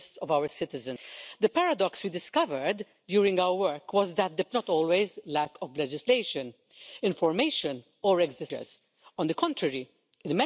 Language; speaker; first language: English; non-native, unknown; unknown